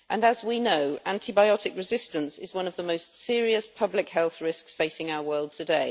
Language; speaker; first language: English; native; English